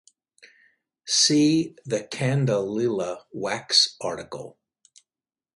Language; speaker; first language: English; native; English